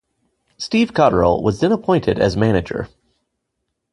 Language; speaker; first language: English; native; English